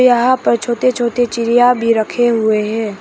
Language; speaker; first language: Hindi; non-native, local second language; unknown